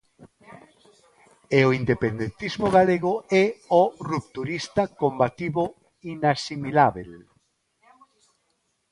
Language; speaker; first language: Galician; non-native, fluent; Spanish